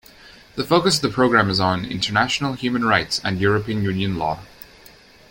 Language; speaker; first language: English; native; English